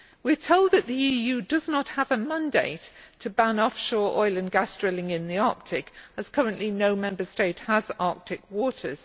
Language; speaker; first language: English; native; English